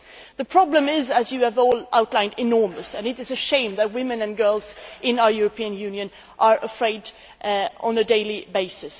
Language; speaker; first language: English; non-native, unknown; Swedish